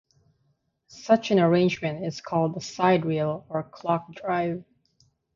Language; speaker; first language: English; non-native, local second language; Filipino